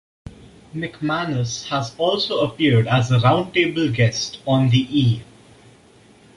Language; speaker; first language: English; non-native, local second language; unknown